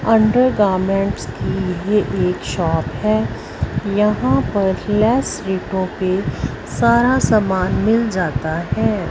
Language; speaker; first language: Hindi; non-native, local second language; Punjabi